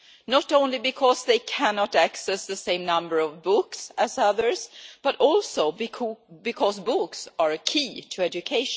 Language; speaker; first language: English; non-native, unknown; Swedish